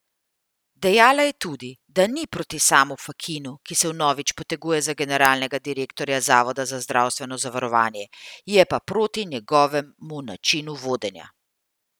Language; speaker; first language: Slovenian; native; Slovenian